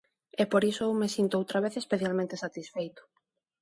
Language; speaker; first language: Galician; non-native, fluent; Spanish